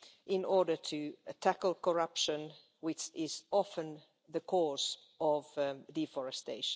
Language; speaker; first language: English; non-native, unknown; Finnish